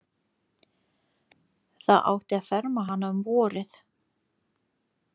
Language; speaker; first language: Icelandic; non-native, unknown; Lithuanian